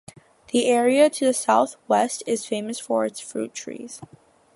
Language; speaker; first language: English; native; English